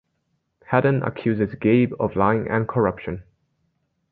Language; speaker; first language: English; native; English